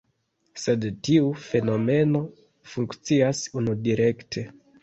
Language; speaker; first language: Esperanto; non-native, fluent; Kinyarwanda